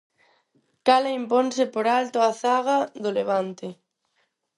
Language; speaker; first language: Galician; non-native, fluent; Spanish